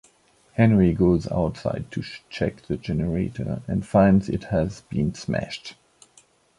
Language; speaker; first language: English; non-native, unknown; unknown